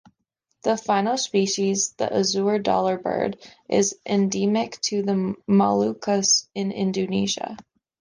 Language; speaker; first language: English; native; English